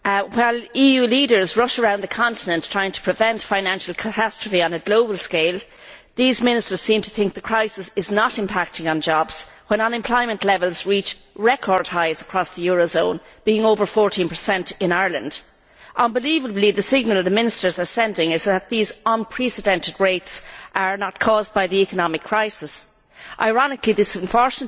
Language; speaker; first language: English; native; English